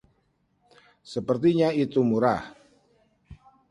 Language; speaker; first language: Indonesian; native; Indonesian